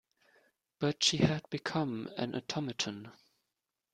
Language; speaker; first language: English; non-native, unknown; German